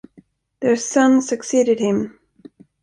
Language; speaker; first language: English; non-native, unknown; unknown